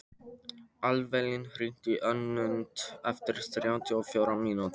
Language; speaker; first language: Icelandic; non-native, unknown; Polish